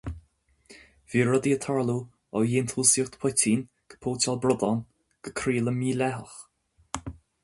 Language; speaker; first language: Irish; non-native, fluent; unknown